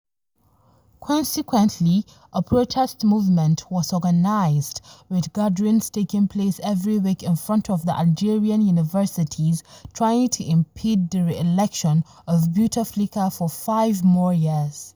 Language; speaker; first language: English; non-native, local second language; Hausa